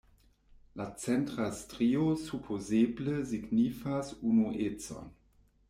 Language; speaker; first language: Esperanto; non-native, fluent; German